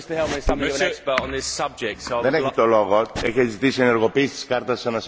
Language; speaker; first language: French; native; French